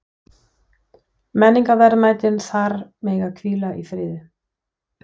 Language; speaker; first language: Icelandic; non-native, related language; Danish